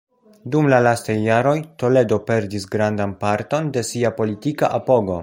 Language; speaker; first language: Esperanto; non-native, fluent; Polish